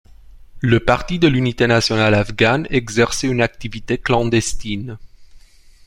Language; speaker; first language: French; non-native, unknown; Romanian